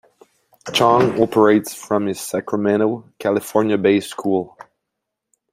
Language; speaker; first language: English; non-native, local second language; French